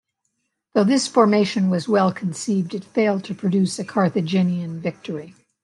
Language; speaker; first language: English; native; English